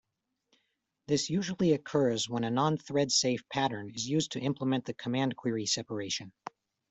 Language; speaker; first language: English; native; English